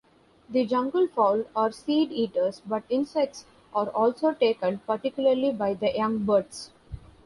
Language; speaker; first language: English; non-native, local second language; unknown